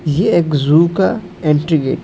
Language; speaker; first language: Hindi; non-native, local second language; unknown